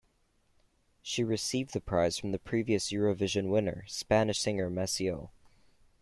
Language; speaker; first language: English; native; English